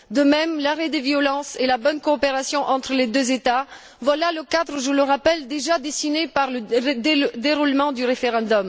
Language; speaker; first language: French; non-native, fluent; Bulgarian